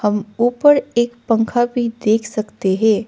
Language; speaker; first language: Hindi; non-native, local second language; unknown